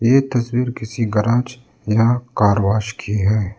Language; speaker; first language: Hindi; non-native, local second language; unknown